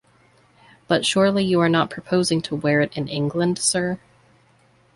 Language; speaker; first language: English; native; English